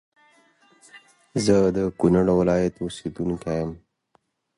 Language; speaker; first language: English; non-native, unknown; Pashto